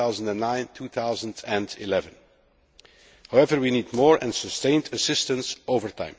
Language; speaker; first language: English; non-native, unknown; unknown